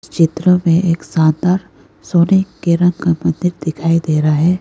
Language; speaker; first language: Hindi; non-native, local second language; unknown